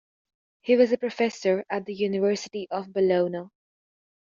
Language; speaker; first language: English; native; English